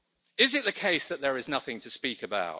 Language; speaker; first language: English; native; English